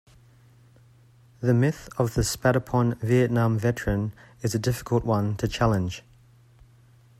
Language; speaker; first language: English; native; English